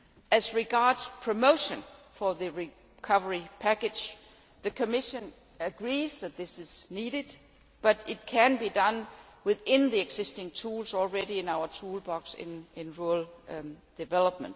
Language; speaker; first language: English; non-native, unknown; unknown